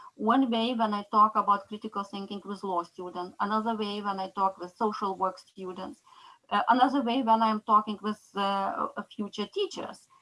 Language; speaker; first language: English; non-native, fluent; Lithuanian